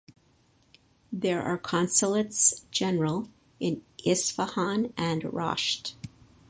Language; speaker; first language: English; native; English